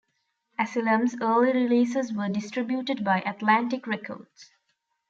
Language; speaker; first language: English; non-native, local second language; Tamil